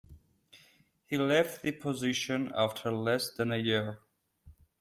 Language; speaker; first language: English; non-native, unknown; Georgian